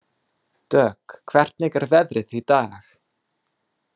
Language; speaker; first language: Icelandic; non-native, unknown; English